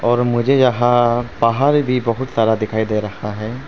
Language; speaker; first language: Hindi; non-native, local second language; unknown